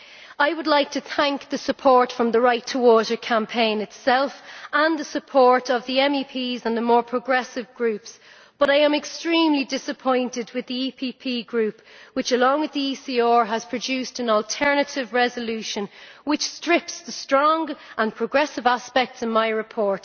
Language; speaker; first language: English; native; English